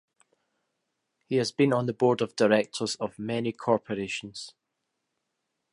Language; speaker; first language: English; native; English